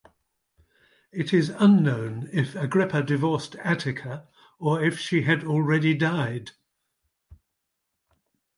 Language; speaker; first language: English; native; English